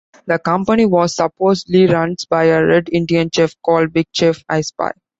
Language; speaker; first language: English; non-native, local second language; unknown